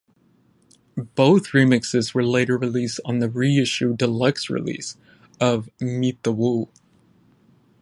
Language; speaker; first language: English; native; English